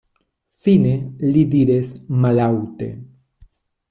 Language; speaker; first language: Esperanto; non-native, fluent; Spanish